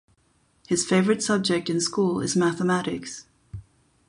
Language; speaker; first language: English; non-native, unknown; German